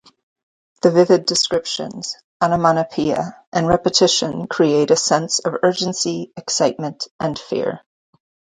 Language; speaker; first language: English; native; English